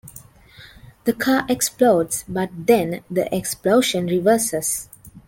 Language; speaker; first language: English; non-native, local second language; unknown